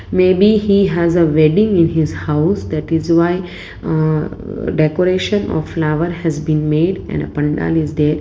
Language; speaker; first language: English; non-native, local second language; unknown